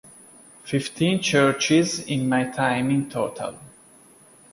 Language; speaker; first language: English; non-native, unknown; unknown